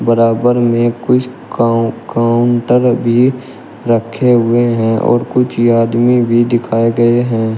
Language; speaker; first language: Hindi; native; Hindi